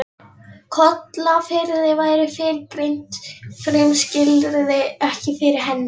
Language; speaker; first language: Icelandic; non-native, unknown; Polish